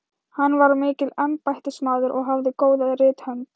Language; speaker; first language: Icelandic; non-native, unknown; Thai